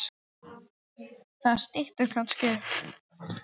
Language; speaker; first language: Icelandic; non-native, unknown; English